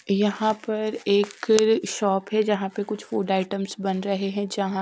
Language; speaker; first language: Hindi; non-native, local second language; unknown